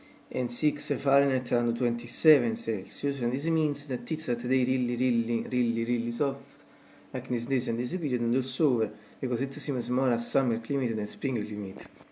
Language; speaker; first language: English; non-native, fluent; Italian